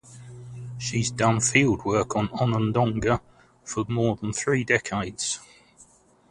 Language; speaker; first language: English; native; English